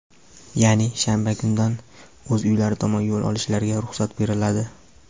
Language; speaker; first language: Uzbek; native; Uzbek